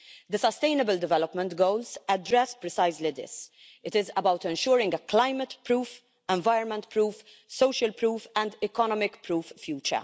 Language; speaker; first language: English; non-native, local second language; Maltese